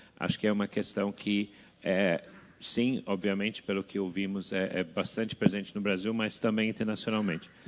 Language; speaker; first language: Portuguese; non-native, fluent; English